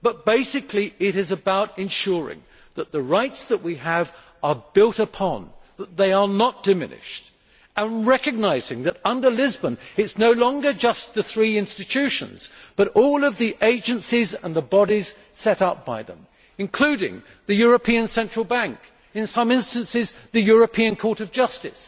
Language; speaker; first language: English; native; English